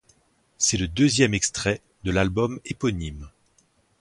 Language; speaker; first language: French; native; French